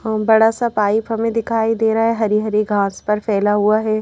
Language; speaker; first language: Hindi; native; Hindi